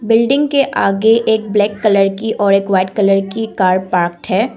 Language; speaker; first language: Hindi; non-native, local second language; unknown